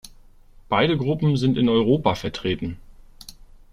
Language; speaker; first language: German; native; German